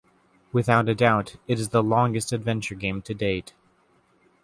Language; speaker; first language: English; native; English